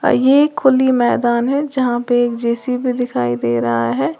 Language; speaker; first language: Hindi; native; Hindi